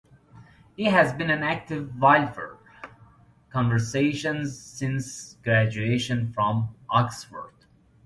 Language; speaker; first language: English; native; English